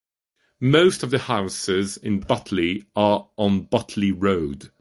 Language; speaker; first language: English; non-native, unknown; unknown